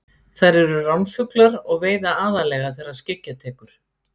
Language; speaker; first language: Icelandic; native; Icelandic